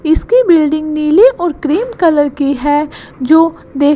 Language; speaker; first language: Hindi; non-native, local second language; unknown